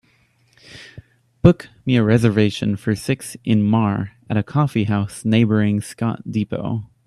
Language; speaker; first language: English; native; English